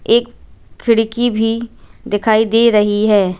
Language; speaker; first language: Hindi; native; Hindi